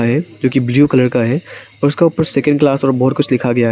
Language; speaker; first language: Hindi; non-native, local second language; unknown